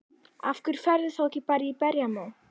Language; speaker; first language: Icelandic; native; Icelandic